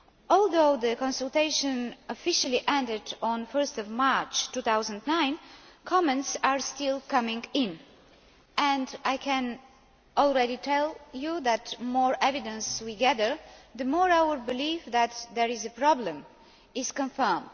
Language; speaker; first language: English; non-native, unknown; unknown